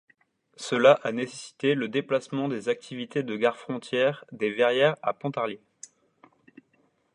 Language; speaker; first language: French; native; French